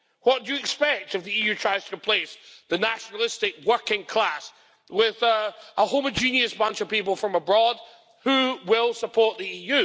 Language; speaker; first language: English; native; English